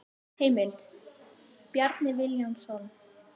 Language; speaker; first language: Icelandic; native; Icelandic